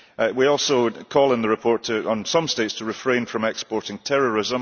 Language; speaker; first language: English; early bilingual, heritage; English